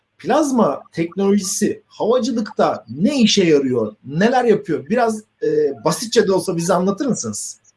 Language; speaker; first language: Turkish; native; Turkish